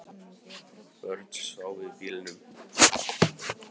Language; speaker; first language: Icelandic; native; Icelandic